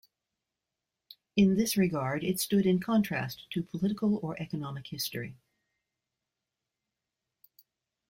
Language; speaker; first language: English; native; English